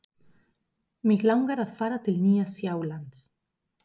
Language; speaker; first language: Icelandic; non-native, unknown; Spanish